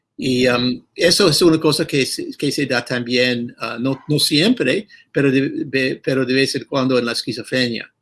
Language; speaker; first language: Spanish; non-native, fluent; English